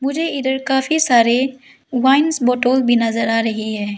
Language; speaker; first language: Hindi; early bilingual, other home language; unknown